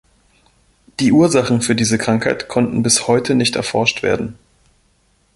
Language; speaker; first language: German; native; German